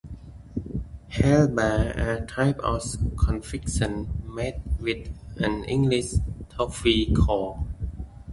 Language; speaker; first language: English; native; English